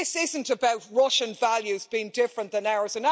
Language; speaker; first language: English; native; English